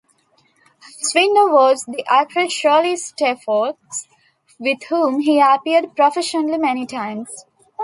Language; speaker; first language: English; non-native, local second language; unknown